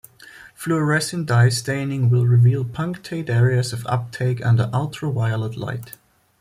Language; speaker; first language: English; non-native, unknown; German